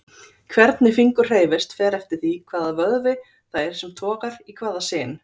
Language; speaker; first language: Icelandic; native; Icelandic